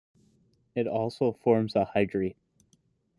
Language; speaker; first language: English; native; English